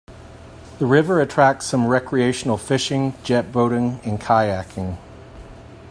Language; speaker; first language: English; non-native, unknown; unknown